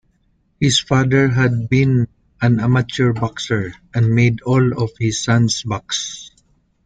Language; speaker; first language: English; non-native, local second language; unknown